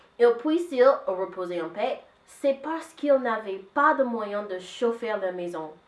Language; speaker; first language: French; non-native, fluent; English